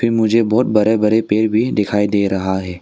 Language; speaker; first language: Hindi; non-native, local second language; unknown